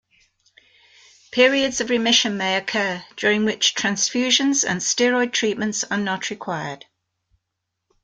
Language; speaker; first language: English; native; English